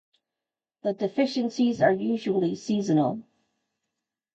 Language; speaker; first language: English; native; English